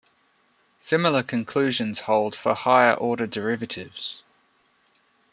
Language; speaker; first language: English; native; English